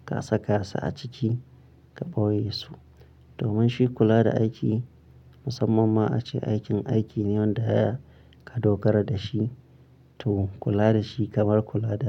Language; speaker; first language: Hausa; non-native, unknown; Akan